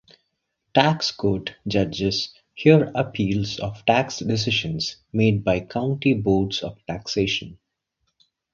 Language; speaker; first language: English; non-native, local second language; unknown